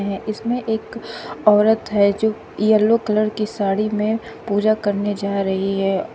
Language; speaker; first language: Hindi; native; Hindi